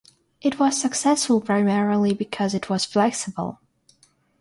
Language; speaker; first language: English; non-native, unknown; Russian